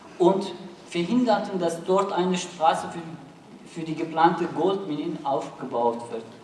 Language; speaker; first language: German; non-native, fluent; Turkish